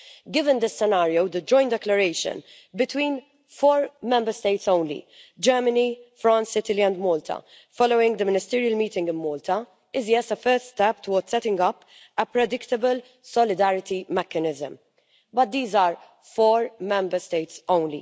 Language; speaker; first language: English; non-native, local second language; Maltese